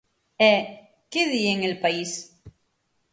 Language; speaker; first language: Galician; native; Galician